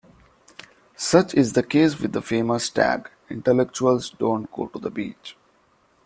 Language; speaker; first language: English; non-native, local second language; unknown